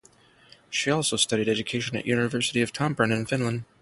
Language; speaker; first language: English; native; English